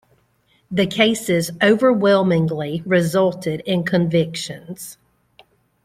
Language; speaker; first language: English; native; English